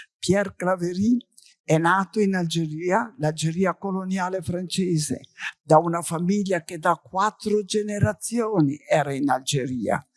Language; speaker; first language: Italian; native; Italian